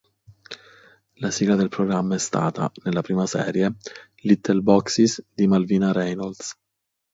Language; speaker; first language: Italian; native; Italian